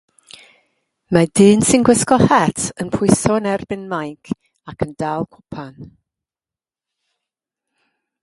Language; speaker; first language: Welsh; non-native, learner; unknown